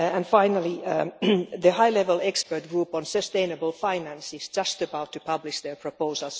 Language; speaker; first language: English; non-native, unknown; Finnish